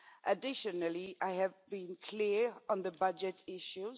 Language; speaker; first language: English; non-native, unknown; Swedish